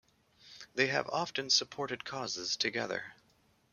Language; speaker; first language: English; native; English